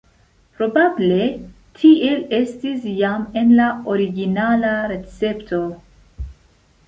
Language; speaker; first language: Esperanto; non-native, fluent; Central Kurdish